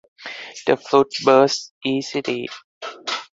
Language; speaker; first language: English; non-native, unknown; Thai